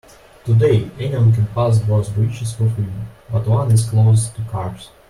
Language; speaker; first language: English; non-native, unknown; Russian